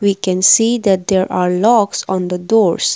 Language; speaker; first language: English; non-native, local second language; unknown